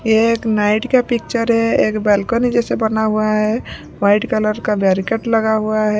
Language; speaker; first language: Hindi; non-native, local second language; Punjabi